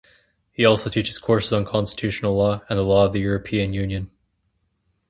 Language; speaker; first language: English; native; English